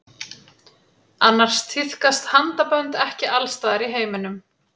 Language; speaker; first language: Icelandic; native; Icelandic